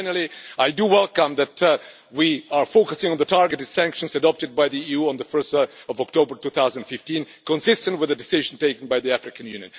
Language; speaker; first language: English; non-native, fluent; Czech